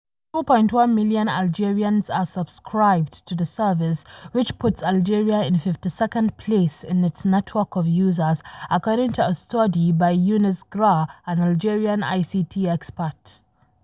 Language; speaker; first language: English; non-native, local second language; Hausa